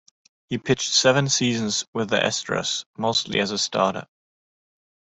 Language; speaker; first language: English; non-native, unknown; German